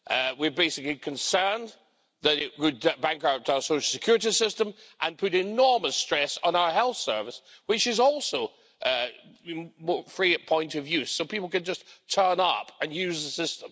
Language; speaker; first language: English; native; English